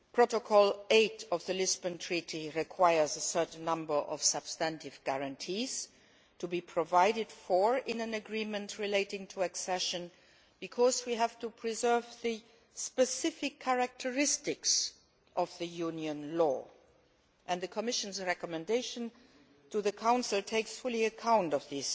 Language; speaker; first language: English; non-native, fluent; Luxembourgish